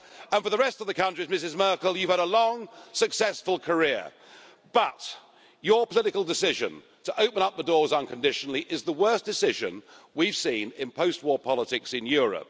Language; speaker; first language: English; native; English